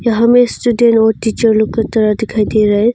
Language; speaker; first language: Hindi; non-native, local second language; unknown